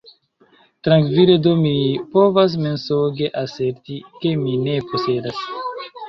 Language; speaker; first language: Esperanto; non-native, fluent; Chinese